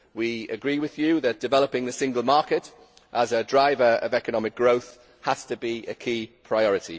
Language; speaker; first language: English; native; English